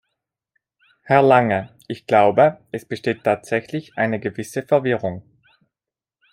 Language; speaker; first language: German; non-native, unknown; Italian